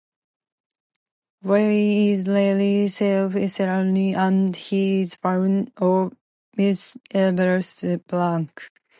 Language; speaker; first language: English; non-native, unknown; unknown